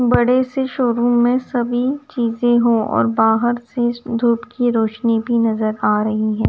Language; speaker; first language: Hindi; non-native, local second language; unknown